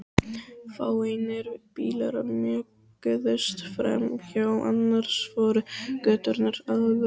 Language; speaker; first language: Icelandic; native; Icelandic